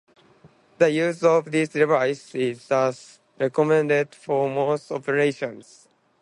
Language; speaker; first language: English; non-native, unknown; Japanese